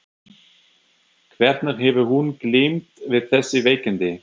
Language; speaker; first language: Icelandic; non-native, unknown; German